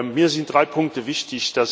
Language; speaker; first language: German; non-native, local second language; Luxembourgish